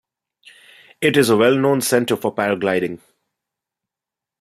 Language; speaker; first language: English; non-native, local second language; Bangla